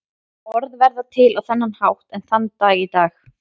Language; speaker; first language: Icelandic; native; Icelandic